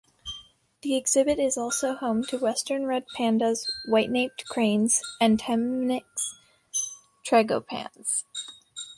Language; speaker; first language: English; native; English